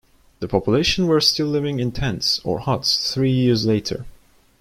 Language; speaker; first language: English; non-native, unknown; Turkish